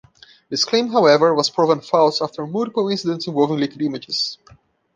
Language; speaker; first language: English; non-native, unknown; Portuguese